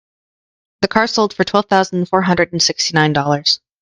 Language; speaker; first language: English; native; English